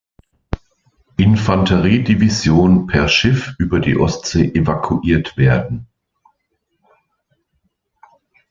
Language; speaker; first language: German; native; German